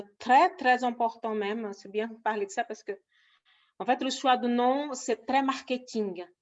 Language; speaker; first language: French; non-native, fluent; Portuguese